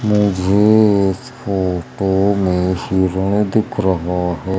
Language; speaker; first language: Hindi; native; Hindi